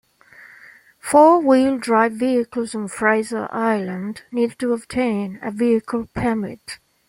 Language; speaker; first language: English; non-native, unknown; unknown